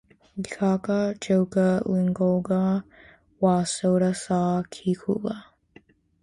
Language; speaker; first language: English; native; English